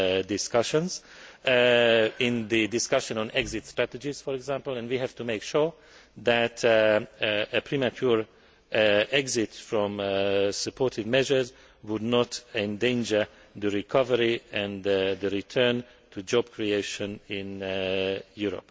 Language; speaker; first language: English; non-native, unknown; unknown